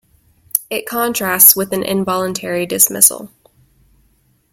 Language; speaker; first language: English; native; English